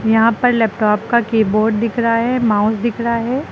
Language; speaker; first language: Hindi; native; Hindi